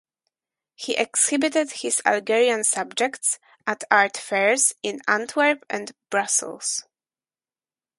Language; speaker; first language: English; non-native, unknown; Polish